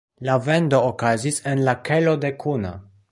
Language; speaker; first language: Esperanto; non-native, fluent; Polish